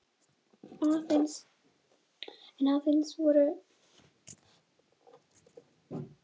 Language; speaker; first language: Icelandic; native; Icelandic